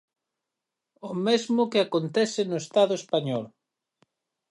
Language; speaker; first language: Galician; native; Galician